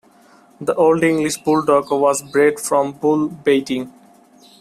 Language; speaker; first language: English; non-native, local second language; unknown